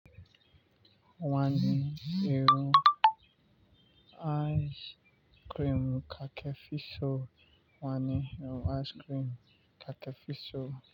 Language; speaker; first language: Hausa; non-native, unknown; Yoruba